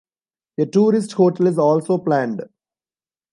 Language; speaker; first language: English; non-native, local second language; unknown